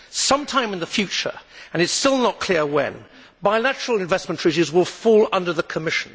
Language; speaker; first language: English; native; English